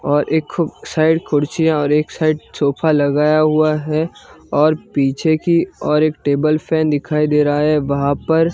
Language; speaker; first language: Hindi; non-native, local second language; Gujarati